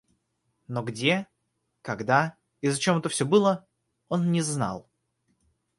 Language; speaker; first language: Russian; native; Russian